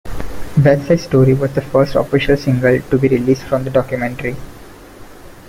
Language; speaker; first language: English; non-native, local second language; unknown